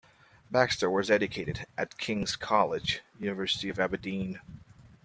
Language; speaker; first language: English; native; English